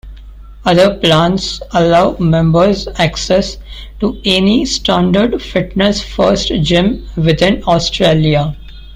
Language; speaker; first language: English; non-native, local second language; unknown